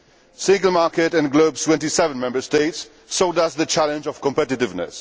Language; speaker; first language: English; non-native, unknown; Polish